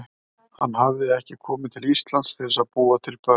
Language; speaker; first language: Icelandic; native; Icelandic